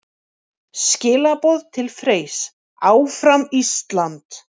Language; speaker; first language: Icelandic; native; Icelandic